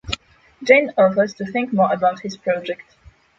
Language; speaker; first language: English; non-native, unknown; Polish